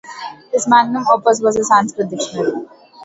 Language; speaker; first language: English; non-native, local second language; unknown